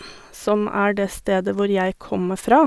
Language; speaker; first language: Norwegian; native; Norwegian